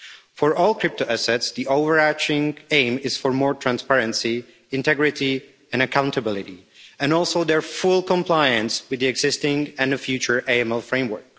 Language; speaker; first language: English; non-native, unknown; Czech